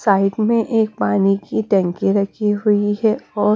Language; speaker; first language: Hindi; non-native, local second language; Punjabi